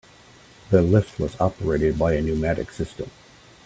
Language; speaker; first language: English; native; English